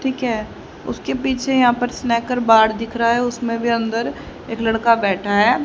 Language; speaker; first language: Hindi; native; Hindi